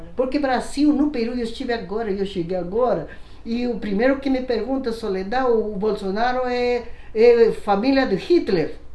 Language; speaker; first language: Portuguese; non-native, fluent; Spanish